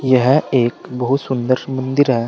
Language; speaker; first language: Hindi; native; Hindi